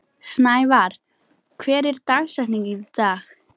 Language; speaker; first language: Icelandic; native; Icelandic